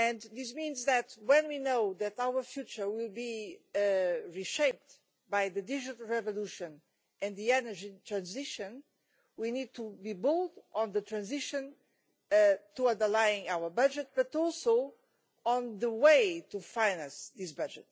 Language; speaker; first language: English; non-native, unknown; Portuguese